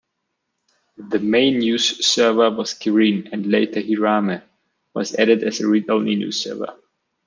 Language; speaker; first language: English; non-native, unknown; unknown